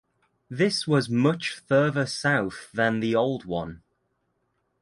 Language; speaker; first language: English; native; English